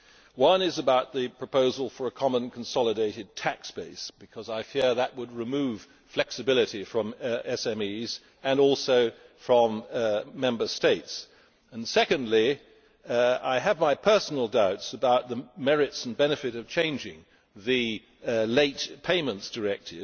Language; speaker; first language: English; native; English